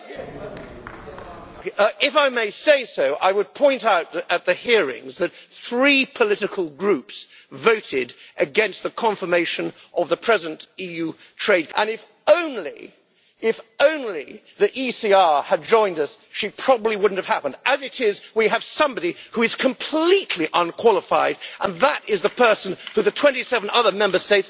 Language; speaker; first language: English; native; English